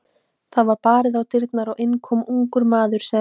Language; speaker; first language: Icelandic; native; Icelandic